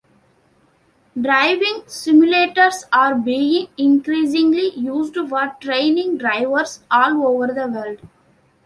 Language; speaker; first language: English; non-native, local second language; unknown